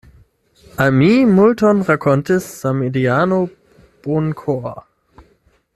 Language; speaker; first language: Esperanto; non-native, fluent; German